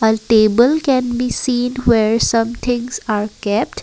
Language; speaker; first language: English; non-native, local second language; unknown